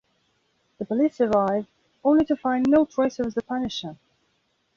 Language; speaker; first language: English; non-native, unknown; Belarusian